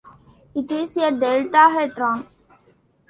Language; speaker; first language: English; non-native, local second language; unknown